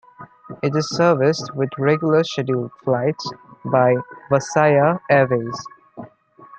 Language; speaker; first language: English; non-native, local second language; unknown